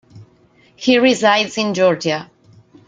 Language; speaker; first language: English; non-native, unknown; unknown